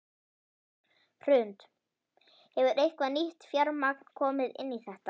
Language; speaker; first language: Icelandic; native; Icelandic